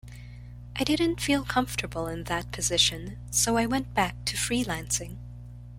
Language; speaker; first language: English; non-native, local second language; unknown